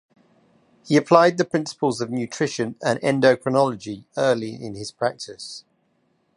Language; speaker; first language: English; native; English